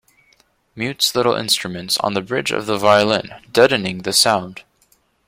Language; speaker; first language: English; native; English